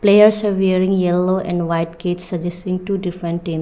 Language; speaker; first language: English; non-native, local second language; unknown